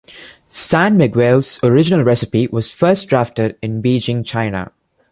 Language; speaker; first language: English; non-native, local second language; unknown